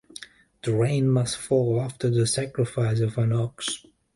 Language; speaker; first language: English; native; English